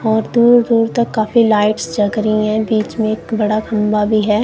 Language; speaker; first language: Hindi; non-native, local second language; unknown